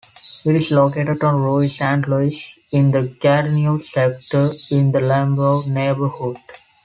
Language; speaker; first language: English; non-native, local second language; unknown